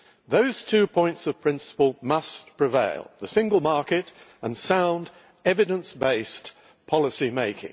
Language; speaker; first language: English; native; English